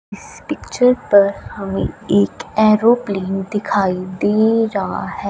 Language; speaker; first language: Hindi; non-native, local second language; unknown